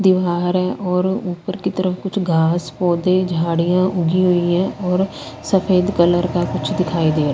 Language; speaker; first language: Hindi; non-native, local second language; Punjabi